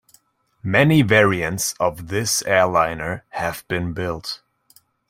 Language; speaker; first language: English; non-native, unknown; German